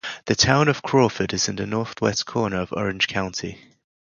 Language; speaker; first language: English; native; English